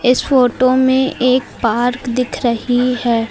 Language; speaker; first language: Hindi; native; Hindi